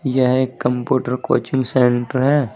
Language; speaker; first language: Hindi; native; Hindi